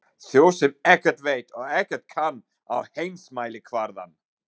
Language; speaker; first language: Icelandic; non-native, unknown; German